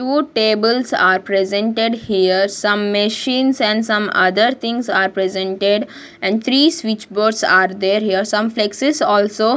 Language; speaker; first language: English; non-native, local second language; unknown